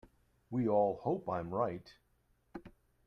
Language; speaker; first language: English; native; English